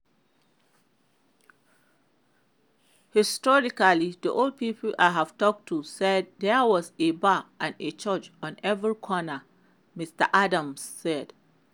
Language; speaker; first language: English; non-native, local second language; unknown